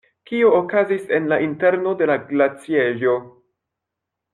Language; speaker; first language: Esperanto; non-native, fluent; French